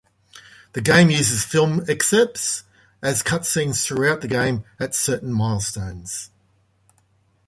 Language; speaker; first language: English; native; English